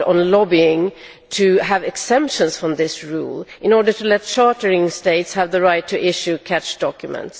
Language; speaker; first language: English; non-native, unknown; Swedish